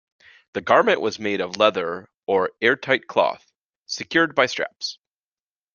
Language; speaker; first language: English; native; English